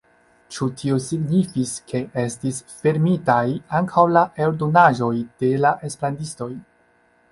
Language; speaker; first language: Esperanto; non-native, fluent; Chinese